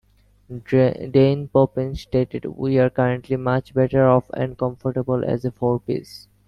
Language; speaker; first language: English; non-native, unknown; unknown